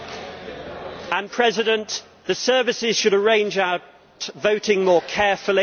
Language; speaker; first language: English; native; English